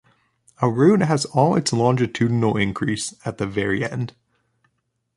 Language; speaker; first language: English; native; English